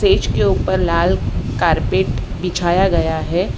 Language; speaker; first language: Hindi; non-native, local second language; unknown